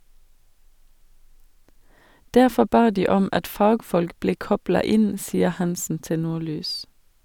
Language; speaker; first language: Norwegian; non-native, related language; Danish